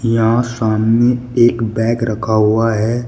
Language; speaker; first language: Hindi; native; Hindi